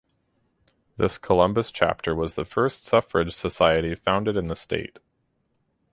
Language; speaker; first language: English; native; English